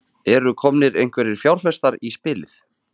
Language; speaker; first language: Icelandic; native; Icelandic